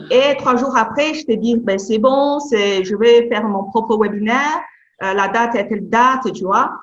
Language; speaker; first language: French; non-native, fluent; Chinese